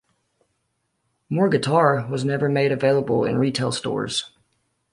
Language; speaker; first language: English; native; English